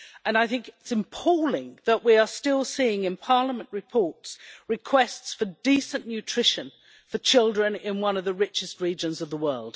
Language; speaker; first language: English; native; English